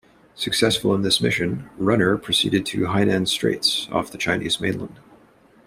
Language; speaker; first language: English; native; English